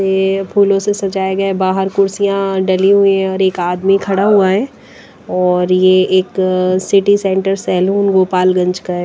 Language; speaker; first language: Hindi; non-native, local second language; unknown